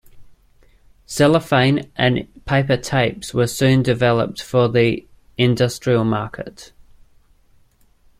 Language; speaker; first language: English; native; English